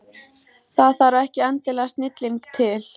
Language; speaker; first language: Icelandic; native; Icelandic